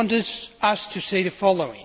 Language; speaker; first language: English; non-native, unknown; Spanish